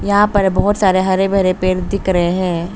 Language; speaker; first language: Hindi; non-native, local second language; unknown